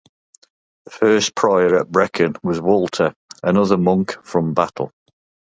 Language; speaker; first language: English; native; English